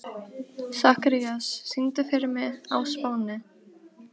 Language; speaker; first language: Icelandic; native; Icelandic